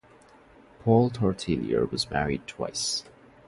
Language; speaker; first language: English; non-native, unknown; Bangla